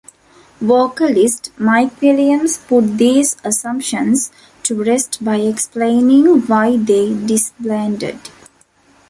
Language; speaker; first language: English; non-native, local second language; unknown